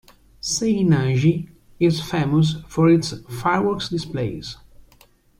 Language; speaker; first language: English; non-native, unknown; Italian